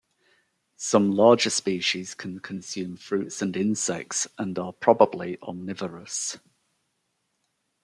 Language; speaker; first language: English; native; English